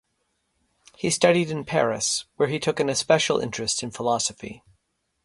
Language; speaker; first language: English; native; English